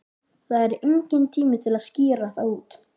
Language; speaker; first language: Icelandic; native; Icelandic